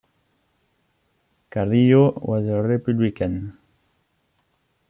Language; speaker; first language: English; non-native, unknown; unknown